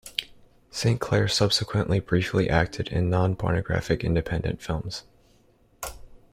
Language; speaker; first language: English; native; English